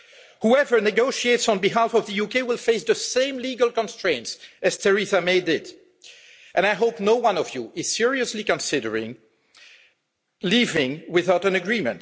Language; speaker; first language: English; non-native, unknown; French